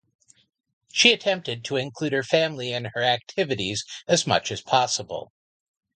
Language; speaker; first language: English; native; English